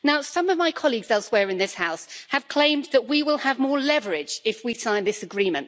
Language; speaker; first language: English; native; English